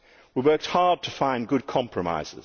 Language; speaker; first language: English; native; English